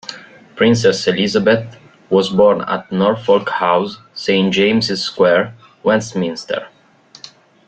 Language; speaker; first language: English; non-native, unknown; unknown